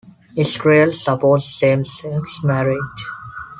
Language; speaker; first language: English; non-native, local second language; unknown